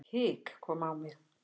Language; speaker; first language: Icelandic; native; Icelandic